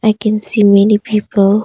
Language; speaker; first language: English; non-native, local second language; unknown